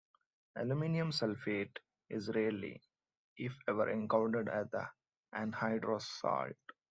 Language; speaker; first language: English; non-native, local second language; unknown